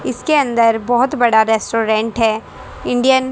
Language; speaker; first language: Hindi; native; Hindi